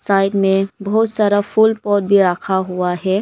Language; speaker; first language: Hindi; early bilingual, other home language; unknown